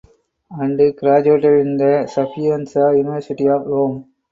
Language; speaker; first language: English; non-native, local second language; Tamil